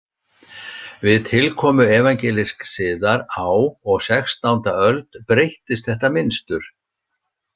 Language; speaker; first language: Icelandic; native; Icelandic